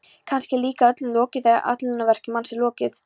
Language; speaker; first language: Icelandic; non-native, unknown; Polish